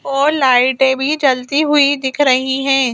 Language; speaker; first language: Hindi; native; Hindi